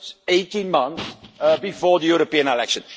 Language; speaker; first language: English; non-native, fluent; Dutch